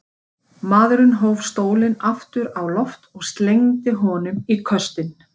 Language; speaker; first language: Icelandic; native; Icelandic